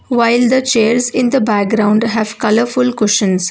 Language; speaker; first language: English; non-native, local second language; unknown